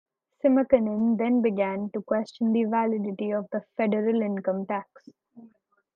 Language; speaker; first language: English; non-native, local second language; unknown